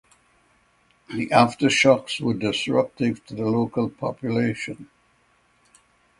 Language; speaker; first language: English; native; English